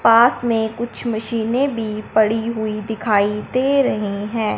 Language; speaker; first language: Hindi; non-native, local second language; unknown